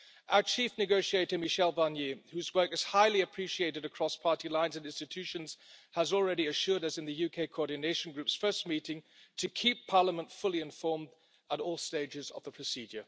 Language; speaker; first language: English; non-native, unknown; German